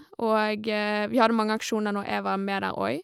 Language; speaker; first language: Norwegian; native; Norwegian